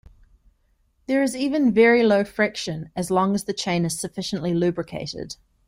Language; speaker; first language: English; native; English